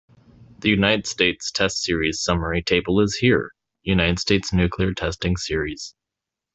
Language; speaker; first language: English; native; English